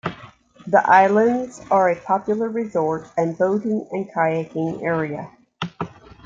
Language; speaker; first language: English; native; English